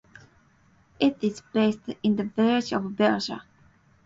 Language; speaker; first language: English; non-native, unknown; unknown